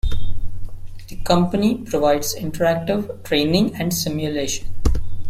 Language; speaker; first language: English; non-native, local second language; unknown